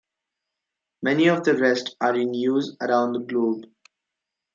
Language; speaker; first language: English; non-native, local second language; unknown